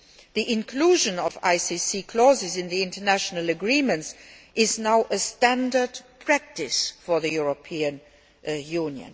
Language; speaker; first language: English; non-native, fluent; Luxembourgish